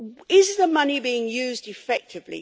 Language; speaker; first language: English; native; English